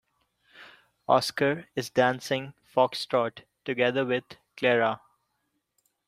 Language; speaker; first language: English; non-native, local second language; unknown